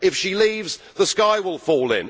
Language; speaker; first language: English; native; English